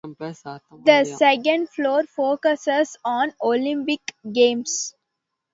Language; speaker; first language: English; non-native, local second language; Tamil